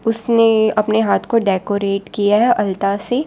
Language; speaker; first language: Hindi; non-native, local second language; Gujarati